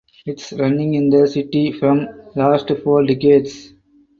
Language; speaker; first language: English; non-native, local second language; Tamil